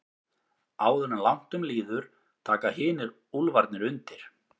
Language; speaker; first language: Icelandic; native; Icelandic